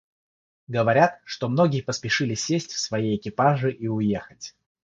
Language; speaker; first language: Russian; non-native, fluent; Georgian